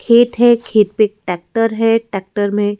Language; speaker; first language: Hindi; native; Hindi